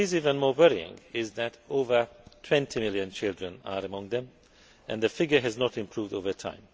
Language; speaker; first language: English; non-native, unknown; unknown